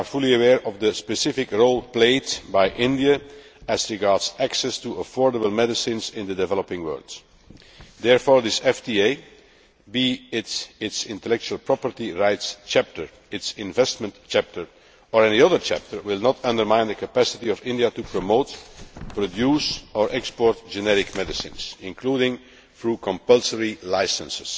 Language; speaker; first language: English; non-native, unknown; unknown